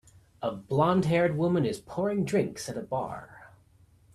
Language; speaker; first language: English; native; English